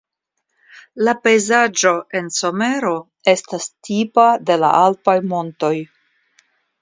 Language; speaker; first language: Esperanto; non-native, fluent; Russian